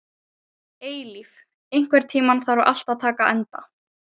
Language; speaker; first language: Icelandic; non-native, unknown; Ukrainian